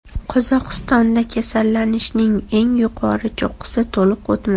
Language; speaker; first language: Uzbek; native; Uzbek